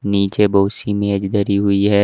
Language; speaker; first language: Hindi; native; Hindi